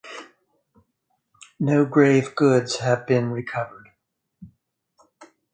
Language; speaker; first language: English; native; English